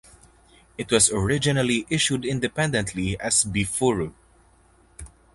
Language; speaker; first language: English; non-native, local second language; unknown